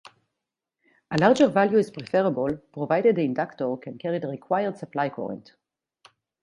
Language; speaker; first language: English; non-native, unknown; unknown